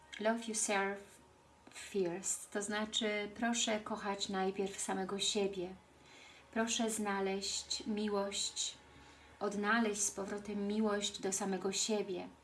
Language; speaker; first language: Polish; early bilingual, heritage; Polish